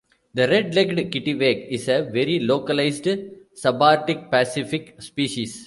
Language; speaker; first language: English; non-native, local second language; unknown